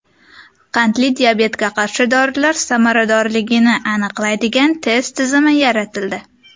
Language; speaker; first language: Uzbek; native; Uzbek